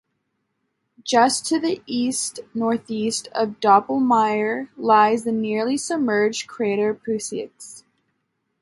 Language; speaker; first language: English; native; English